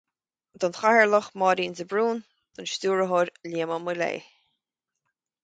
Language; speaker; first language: Irish; native; Irish